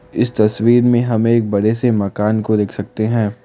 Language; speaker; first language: Hindi; non-native, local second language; Assamese